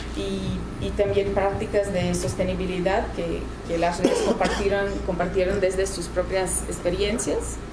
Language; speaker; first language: Spanish; non-native, fluent; Portuguese